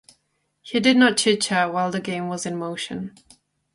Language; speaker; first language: English; non-native, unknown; Czech